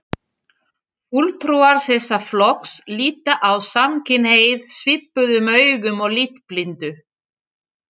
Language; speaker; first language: Icelandic; non-native, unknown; French